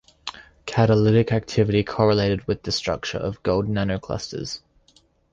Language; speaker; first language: English; native; English